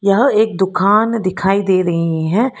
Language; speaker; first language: Hindi; non-native, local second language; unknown